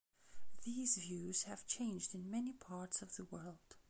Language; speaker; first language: English; non-native, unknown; Belarusian